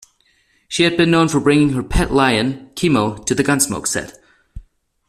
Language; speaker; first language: English; non-native, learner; German